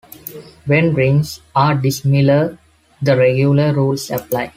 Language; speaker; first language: English; non-native, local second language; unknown